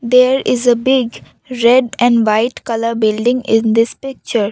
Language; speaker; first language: English; non-native, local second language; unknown